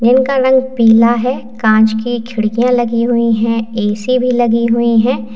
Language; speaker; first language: Hindi; native; Hindi